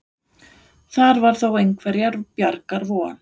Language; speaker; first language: Icelandic; non-native, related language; Danish